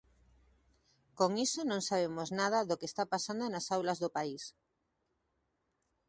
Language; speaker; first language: Galician; native; Galician